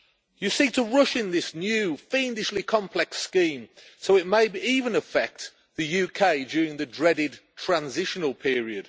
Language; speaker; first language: English; native; English